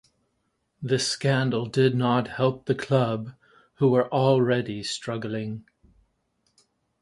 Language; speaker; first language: English; native; English